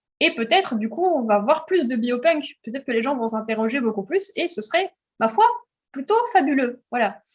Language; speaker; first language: French; early bilingual, heritage; French